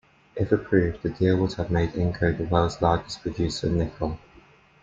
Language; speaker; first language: English; native; English